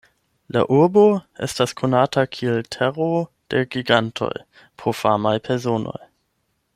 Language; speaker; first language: Esperanto; non-native, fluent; German